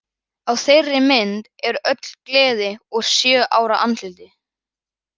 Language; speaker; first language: Icelandic; native; Icelandic